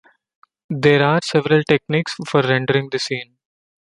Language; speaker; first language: English; non-native, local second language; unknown